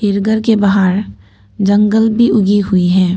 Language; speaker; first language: Hindi; non-native, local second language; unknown